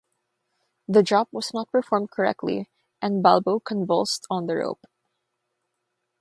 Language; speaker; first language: English; non-native, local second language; Filipino